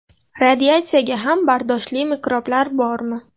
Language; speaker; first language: Uzbek; non-native, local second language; Russian